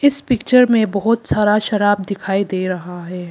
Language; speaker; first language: Hindi; early bilingual, other home language; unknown